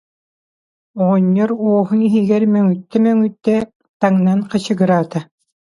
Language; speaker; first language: Yakut; non-native, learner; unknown